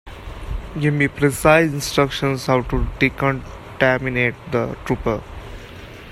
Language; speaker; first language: English; non-native, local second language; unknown